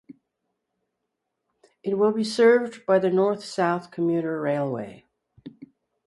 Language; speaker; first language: English; native; English